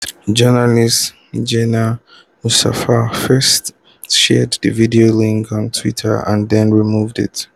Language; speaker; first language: English; non-native, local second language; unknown